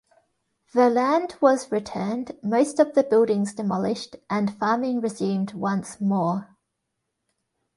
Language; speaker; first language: English; native; English